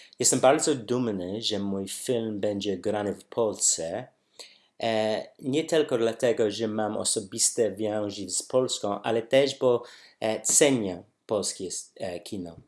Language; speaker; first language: Polish; non-native, learner; English